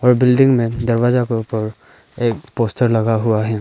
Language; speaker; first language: Hindi; non-native, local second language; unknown